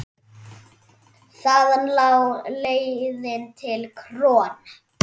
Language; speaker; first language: Icelandic; native; Icelandic